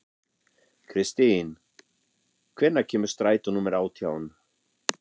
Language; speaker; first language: Icelandic; non-native, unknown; German